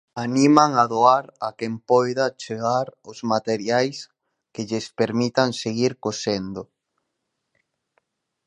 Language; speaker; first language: Galician; native; Galician